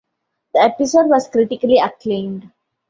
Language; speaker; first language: English; non-native, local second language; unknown